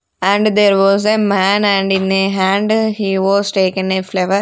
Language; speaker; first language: English; non-native, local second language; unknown